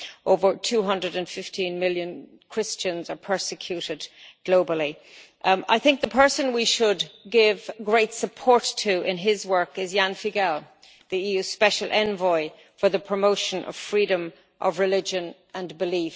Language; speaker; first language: English; native; English